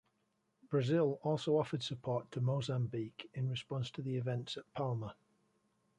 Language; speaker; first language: English; native; English